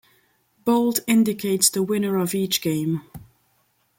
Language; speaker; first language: English; non-native, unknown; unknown